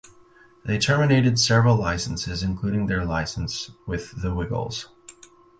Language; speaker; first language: English; native; English